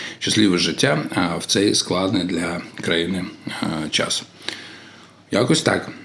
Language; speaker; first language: Ukrainian; non-native, local second language; Russian